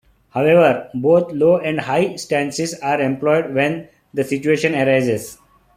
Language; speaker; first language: English; non-native, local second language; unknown